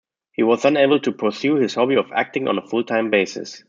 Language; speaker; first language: English; non-native, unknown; German